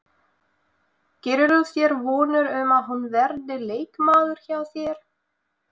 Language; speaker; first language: Icelandic; non-native, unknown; Russian